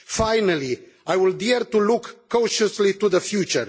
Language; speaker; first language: English; non-native, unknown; Romanian